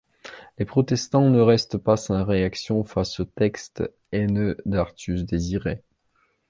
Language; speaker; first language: French; non-native, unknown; Belarusian